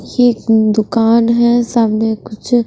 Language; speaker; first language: Hindi; non-native, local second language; Punjabi